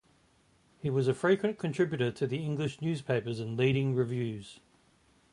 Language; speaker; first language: English; native; English